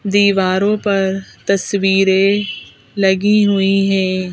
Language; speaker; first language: Hindi; native; Hindi